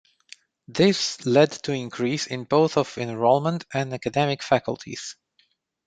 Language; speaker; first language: English; non-native, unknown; Romanian